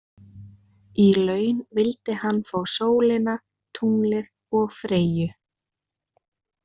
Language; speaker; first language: Icelandic; native; Icelandic